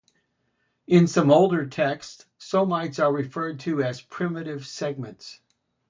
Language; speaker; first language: English; native; English